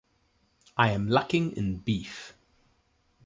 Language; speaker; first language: English; native; English